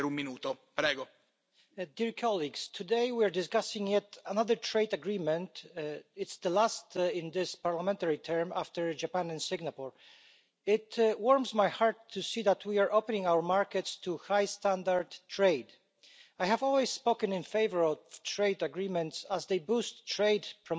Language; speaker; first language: English; non-native, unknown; Polish